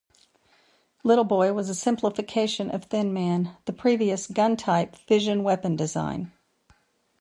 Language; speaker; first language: English; native; English